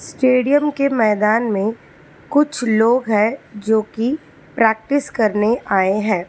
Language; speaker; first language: Hindi; non-native, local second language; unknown